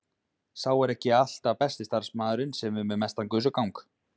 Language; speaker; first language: Icelandic; native; Icelandic